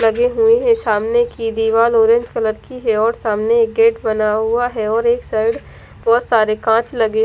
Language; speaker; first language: Hindi; non-native, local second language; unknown